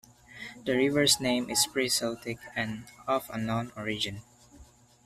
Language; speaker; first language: English; non-native, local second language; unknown